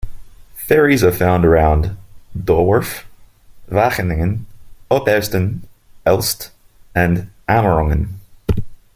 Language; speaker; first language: English; native; English